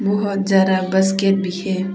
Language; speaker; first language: Hindi; non-native, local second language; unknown